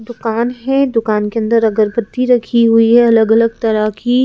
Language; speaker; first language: Hindi; native; Hindi